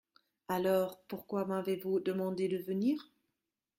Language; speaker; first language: French; non-native, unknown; German